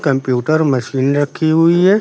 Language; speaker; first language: Hindi; native; Hindi